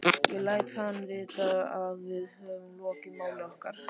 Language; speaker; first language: Icelandic; native; Icelandic